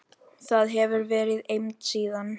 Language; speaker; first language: Icelandic; non-native, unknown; Filipino